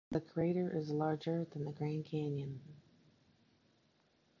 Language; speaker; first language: English; native; English